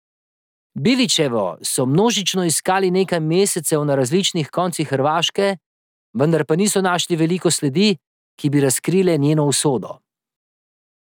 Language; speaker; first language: Slovenian; native; Slovenian